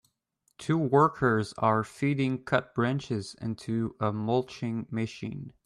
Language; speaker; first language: English; native; English